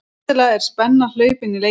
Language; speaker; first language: Icelandic; native; Icelandic